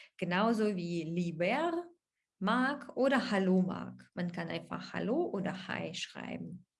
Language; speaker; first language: German; non-native, fluent; Russian